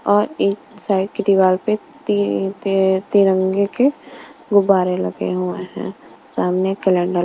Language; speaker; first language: Hindi; non-native, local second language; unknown